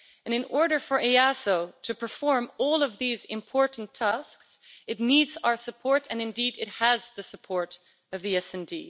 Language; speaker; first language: English; non-native, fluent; Dutch